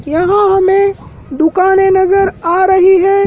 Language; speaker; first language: Hindi; native; Hindi